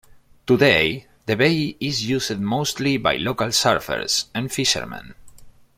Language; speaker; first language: English; non-native, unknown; Spanish